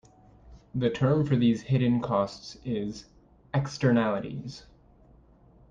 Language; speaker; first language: English; native; English